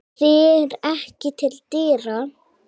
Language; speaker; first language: Icelandic; non-native, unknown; English